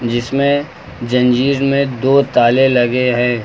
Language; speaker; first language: Hindi; native; Hindi